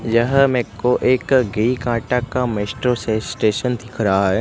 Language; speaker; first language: Hindi; non-native, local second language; Gujarati